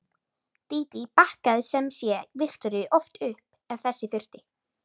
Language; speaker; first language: Icelandic; native; Icelandic